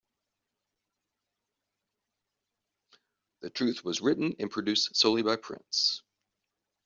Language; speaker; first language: English; native; English